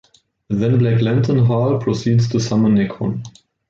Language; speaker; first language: English; non-native, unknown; German